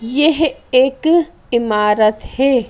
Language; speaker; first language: Hindi; native; Hindi